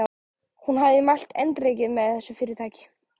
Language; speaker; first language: Icelandic; non-native, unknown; Polish